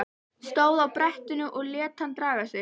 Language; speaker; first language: Icelandic; native; Icelandic